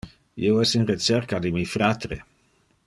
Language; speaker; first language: Interlingua; non-native, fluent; Dutch